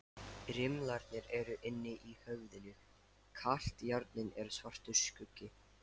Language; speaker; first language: Icelandic; non-native, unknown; Lithuanian